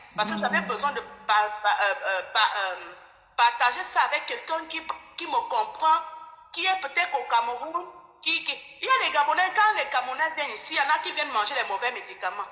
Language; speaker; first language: French; non-native, local second language; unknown